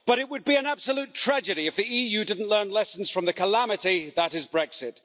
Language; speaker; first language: English; native; English